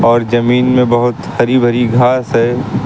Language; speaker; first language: Hindi; native; Hindi